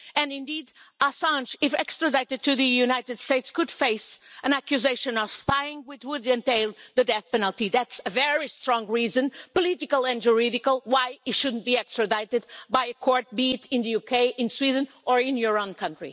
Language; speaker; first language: English; non-native, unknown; Portuguese